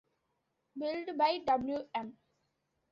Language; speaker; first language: English; non-native, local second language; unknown